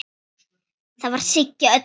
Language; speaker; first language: Icelandic; native; Icelandic